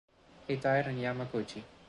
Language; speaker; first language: English; non-native, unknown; Spanish